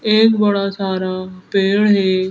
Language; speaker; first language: Hindi; native; Hindi